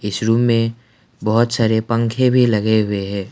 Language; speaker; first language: Hindi; non-native, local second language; Assamese